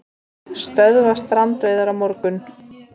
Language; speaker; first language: Icelandic; native; Icelandic